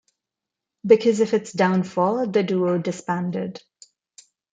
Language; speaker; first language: English; non-native, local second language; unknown